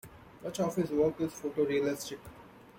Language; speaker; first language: English; non-native, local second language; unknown